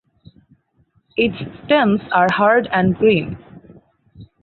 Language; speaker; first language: English; non-native, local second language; Bangla